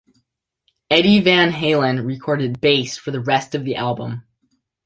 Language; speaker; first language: English; native; English